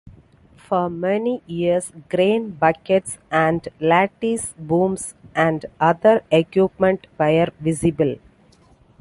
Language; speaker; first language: English; non-native, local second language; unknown